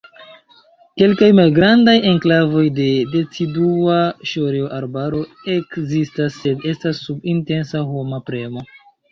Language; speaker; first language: Esperanto; non-native, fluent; Chinese